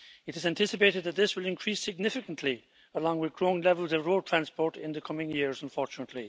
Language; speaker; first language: English; native; English